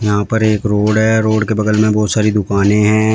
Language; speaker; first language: Hindi; native; Hindi